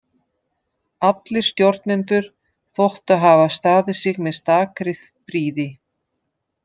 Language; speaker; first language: Icelandic; non-native, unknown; Dutch